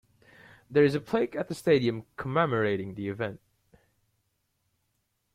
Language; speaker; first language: English; native; English